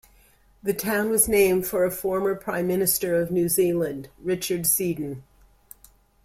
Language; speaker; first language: English; native; English